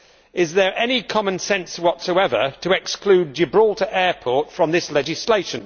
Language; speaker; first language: English; native; English